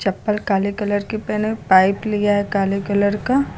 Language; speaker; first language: Hindi; native; Hindi